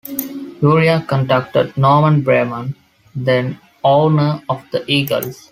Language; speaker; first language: English; non-native, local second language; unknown